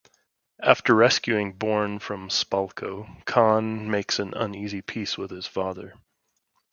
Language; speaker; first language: English; native; English